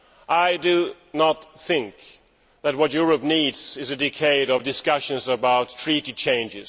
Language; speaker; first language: English; non-native, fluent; Swedish